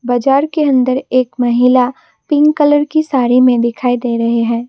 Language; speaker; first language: Hindi; non-native, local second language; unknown